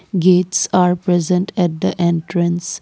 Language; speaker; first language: English; non-native, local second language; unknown